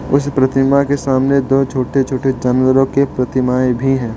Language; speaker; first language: Hindi; non-native, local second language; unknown